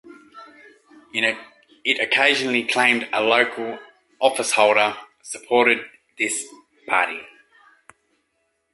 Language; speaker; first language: English; native; English